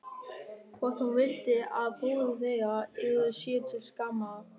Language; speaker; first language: Icelandic; non-native, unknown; German